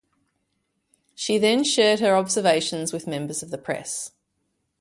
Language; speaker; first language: English; native; English